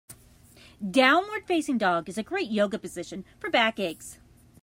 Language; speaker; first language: English; native; English